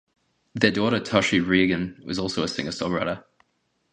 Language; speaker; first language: English; native; English